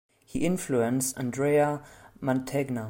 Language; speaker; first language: English; non-native, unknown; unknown